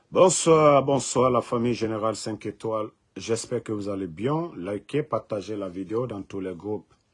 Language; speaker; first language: French; non-native, local second language; Mandingo